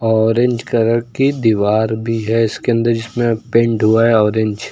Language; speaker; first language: Hindi; native; Hindi